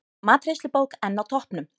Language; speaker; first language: Icelandic; native; Icelandic